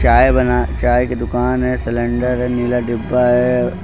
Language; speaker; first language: Hindi; native; Hindi